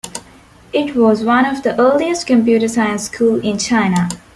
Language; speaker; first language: English; non-native, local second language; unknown